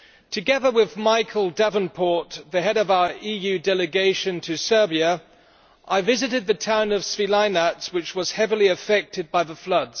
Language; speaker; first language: English; non-native, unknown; German